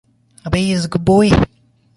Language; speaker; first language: English; native; English